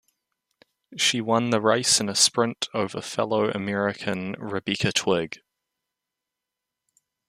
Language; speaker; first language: English; native; English